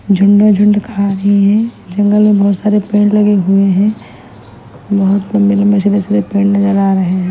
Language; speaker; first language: Hindi; non-native, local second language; Punjabi